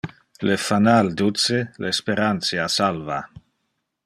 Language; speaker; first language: Interlingua; non-native, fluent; Dutch